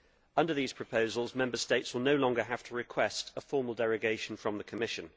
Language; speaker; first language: English; native; English